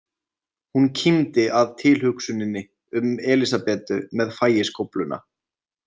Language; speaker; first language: Icelandic; native; Icelandic